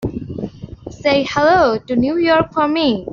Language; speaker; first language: English; non-native, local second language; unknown